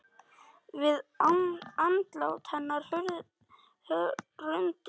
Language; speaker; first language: Icelandic; native; Icelandic